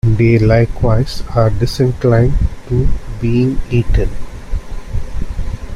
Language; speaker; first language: English; non-native, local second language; Tamil